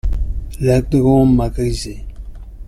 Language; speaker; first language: French; non-native, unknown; Italian